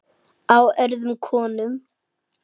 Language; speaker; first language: Icelandic; native; Icelandic